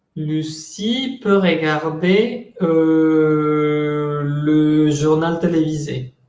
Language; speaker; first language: French; non-native, fluent; Spanish